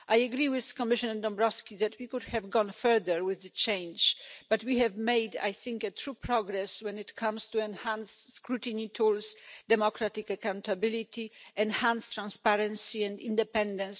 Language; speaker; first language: English; non-native, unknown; Polish